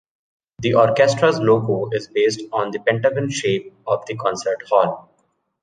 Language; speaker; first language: English; native; English